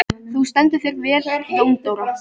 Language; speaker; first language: Icelandic; native; Icelandic